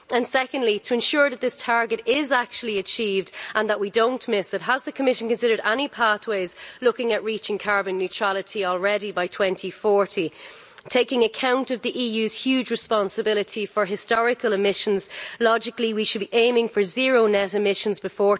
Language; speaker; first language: English; native; English